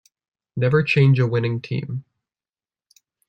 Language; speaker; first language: English; native; English